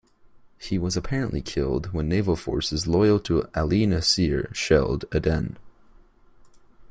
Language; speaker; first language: English; native; English